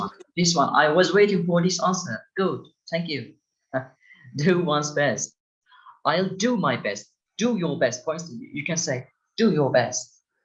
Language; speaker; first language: English; non-native, fluent; Turkish